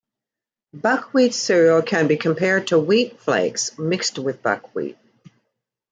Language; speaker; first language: English; native; English